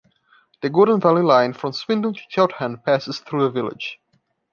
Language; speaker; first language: English; non-native, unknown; Portuguese